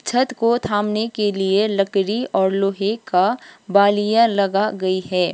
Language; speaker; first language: Hindi; non-native, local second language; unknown